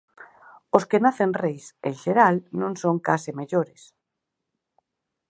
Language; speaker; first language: Galician; native; Galician